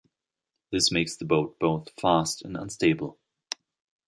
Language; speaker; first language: English; non-native, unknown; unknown